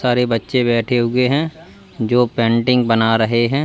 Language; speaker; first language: Hindi; native; Hindi